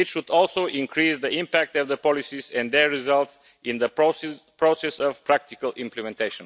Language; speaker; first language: English; non-native, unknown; Bulgarian